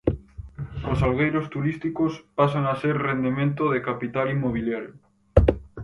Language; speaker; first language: Galician; native; Galician